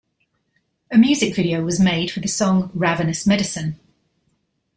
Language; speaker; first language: English; native; English